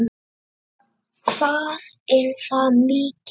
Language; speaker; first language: Icelandic; native; Icelandic